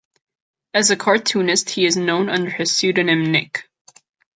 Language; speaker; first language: English; non-native, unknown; Catalan